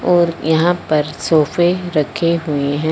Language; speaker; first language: Hindi; non-native, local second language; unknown